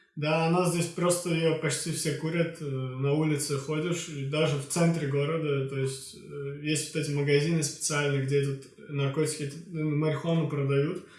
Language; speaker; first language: Russian; non-native, local second language; Azerbaijani